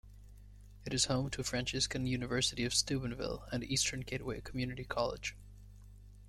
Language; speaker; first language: English; native; English